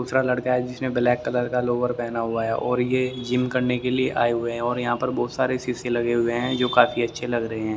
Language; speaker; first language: Hindi; native; Hindi